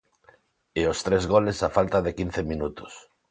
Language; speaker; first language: Galician; non-native, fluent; Spanish